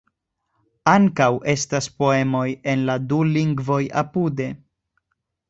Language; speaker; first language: Esperanto; non-native, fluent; Spanish